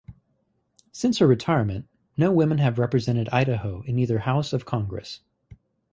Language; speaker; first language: English; native; English